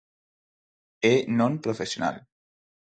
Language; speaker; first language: Galician; non-native, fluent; Spanish